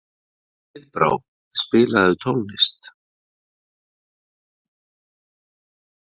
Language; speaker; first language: Icelandic; native; Icelandic